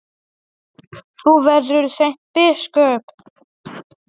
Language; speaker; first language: Icelandic; non-native, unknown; Polish